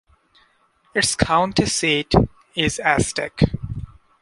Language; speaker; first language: English; non-native, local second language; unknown